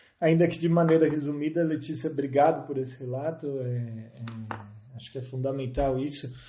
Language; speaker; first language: Portuguese; native; Portuguese